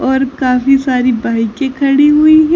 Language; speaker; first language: Hindi; native; Hindi